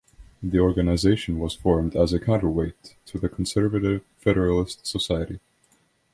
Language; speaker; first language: English; non-native, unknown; Estonian